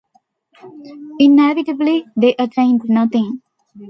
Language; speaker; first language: English; non-native, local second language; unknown